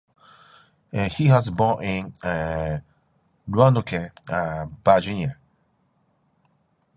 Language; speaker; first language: English; non-native, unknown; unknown